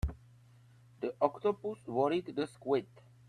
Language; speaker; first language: English; native; English